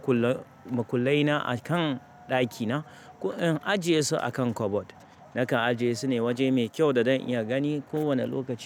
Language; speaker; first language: Hausa; native; Hausa